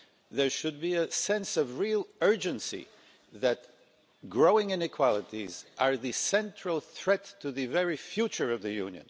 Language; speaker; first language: English; non-native, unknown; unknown